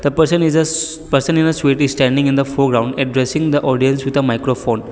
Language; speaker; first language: English; non-native, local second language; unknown